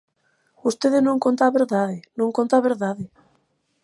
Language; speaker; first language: Galician; native; Galician